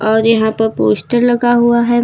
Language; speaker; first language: Hindi; native; Hindi